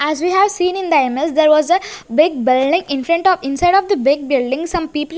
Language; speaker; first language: English; non-native, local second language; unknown